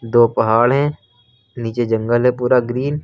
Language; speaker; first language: Hindi; native; Hindi